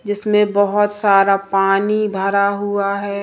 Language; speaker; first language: Hindi; native; Hindi